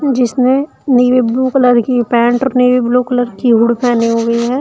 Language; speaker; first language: Hindi; native; Hindi